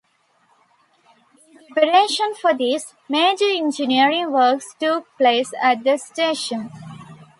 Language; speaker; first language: English; non-native, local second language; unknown